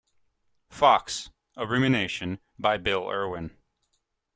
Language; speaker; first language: English; native; English